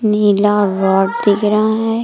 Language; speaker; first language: Hindi; native; Hindi